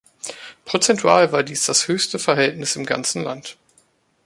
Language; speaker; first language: German; native; German